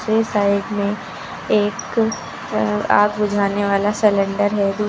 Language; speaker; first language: Hindi; native; Hindi